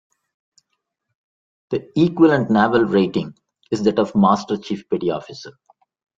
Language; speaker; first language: English; non-native, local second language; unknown